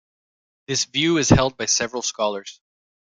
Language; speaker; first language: English; native; English